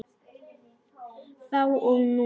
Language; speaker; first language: Icelandic; non-native, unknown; Polish